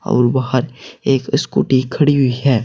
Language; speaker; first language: Hindi; native; Hindi